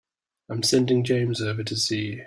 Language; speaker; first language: English; native; English